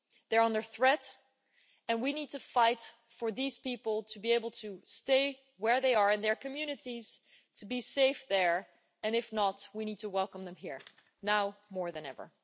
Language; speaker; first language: English; non-native, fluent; Dutch